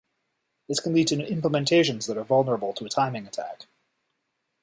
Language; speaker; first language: English; native; English